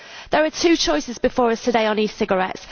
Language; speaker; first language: English; native; English